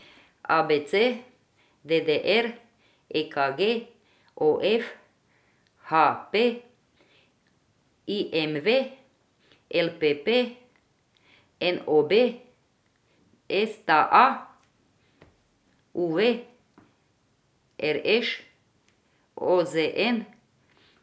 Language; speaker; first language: Slovenian; non-native, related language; Croatian